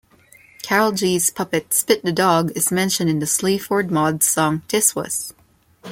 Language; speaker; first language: English; non-native, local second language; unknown